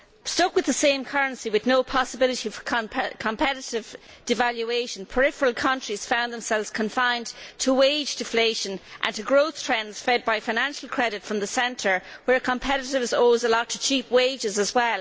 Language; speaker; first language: English; native; English